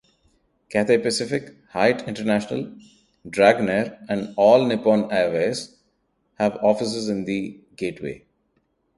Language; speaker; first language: English; non-native, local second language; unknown